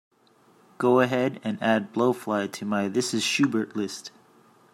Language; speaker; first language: English; native; English